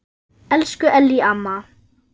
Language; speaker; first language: Icelandic; non-native, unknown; German